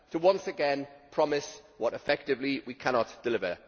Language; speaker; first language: English; native; English